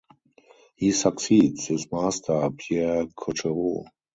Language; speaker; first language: English; non-native, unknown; German